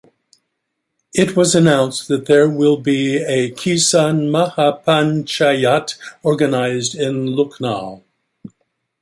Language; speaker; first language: English; native; English